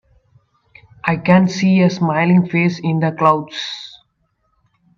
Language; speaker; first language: English; non-native, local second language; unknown